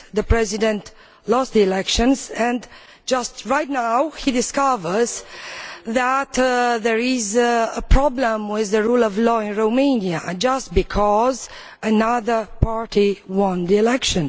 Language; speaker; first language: English; non-native, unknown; Romanian